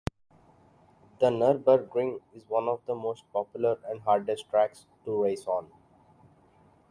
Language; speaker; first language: English; non-native, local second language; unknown